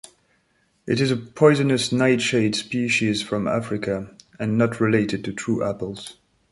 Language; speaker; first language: English; non-native, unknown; French